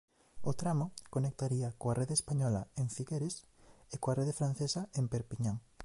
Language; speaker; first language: Galician; native; Galician